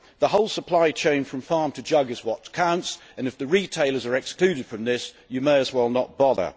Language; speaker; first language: English; native; English